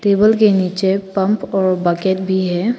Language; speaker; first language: Hindi; non-native, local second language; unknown